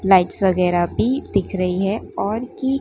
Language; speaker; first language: Hindi; non-native, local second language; Gujarati